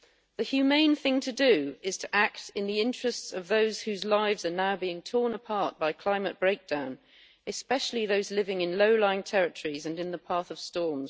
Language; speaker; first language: English; native; English